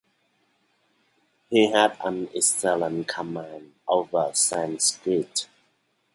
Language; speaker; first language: English; native; English